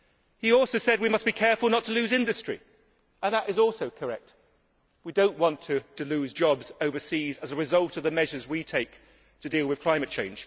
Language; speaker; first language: English; native; English